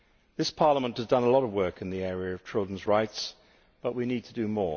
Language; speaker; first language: English; native; English